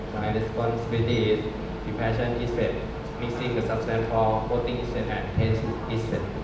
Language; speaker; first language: English; non-native, learner; Thai